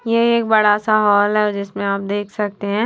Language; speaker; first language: Hindi; non-native, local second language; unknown